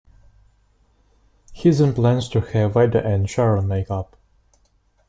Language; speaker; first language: English; non-native, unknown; Russian